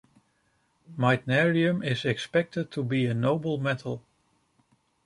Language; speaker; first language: English; non-native, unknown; Dutch